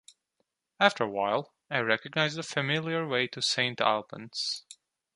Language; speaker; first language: English; non-native, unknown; Turkish